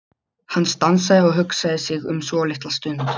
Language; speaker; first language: Icelandic; non-native, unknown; Polish